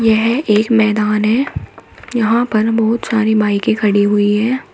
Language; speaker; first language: Hindi; native; Hindi